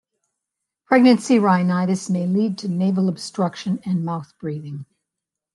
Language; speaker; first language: English; native; English